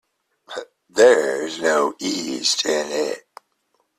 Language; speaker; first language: English; native; English